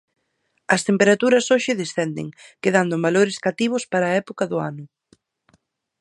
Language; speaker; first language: Galician; native; Galician